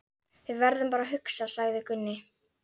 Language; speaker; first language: Icelandic; native; Icelandic